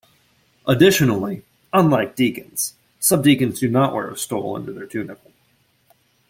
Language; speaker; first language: English; native; English